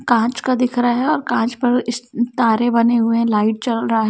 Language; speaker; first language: Hindi; native; Hindi